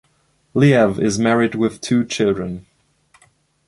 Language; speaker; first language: English; non-native, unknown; German